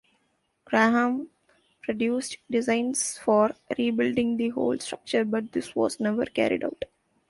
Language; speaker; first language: English; non-native, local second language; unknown